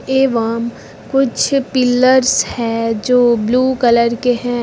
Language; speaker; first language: Hindi; native; Hindi